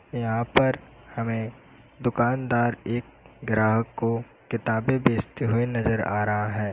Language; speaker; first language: Hindi; native; Hindi